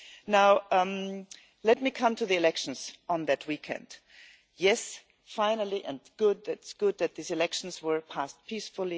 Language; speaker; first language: English; non-native, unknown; German